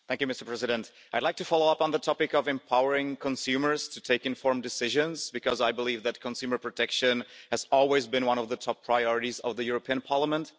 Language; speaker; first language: English; non-native, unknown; Czech